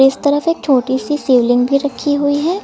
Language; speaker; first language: Hindi; native; Hindi